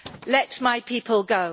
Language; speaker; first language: English; native; English